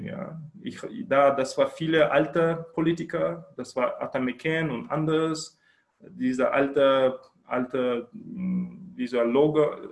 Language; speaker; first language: German; non-native, learner; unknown